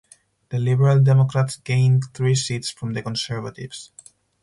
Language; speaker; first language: English; non-native, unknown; Spanish